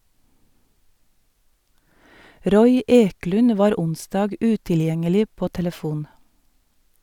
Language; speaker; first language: Norwegian; native; Norwegian